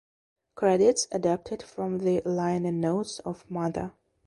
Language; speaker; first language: English; non-native, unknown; Belarusian